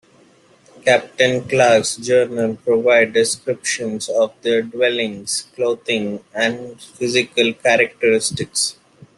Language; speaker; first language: English; non-native, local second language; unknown